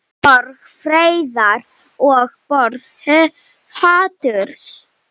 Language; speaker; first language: Icelandic; non-native, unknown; Slovenian